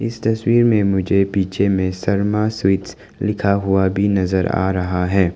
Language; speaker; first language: Hindi; non-native, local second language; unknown